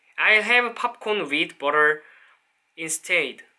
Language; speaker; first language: English; non-native, learner; Korean